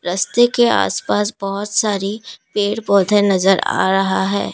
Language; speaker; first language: Hindi; non-native, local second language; Assamese